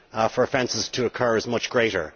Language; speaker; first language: English; native; English